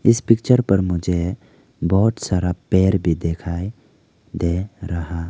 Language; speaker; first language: Hindi; early bilingual, other home language; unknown